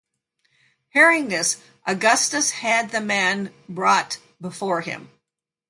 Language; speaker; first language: English; native; English